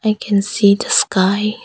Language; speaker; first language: English; non-native, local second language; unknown